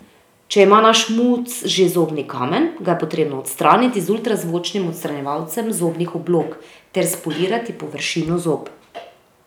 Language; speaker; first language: Slovenian; native; Slovenian